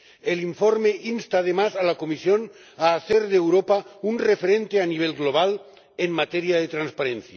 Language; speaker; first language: Spanish; non-native, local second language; Catalan